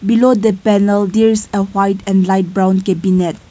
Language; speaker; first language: English; non-native, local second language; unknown